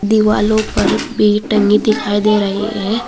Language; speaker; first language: Hindi; native; Hindi